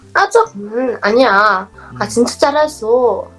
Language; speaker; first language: Korean; non-native, learner; Macedonian